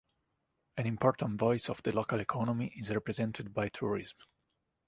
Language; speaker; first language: English; non-native, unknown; Italian